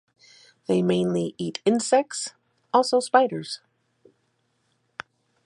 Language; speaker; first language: English; native; English